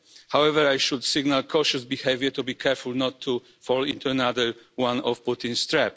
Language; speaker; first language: English; non-native, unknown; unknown